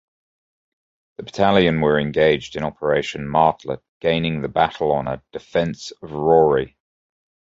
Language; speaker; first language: English; native; English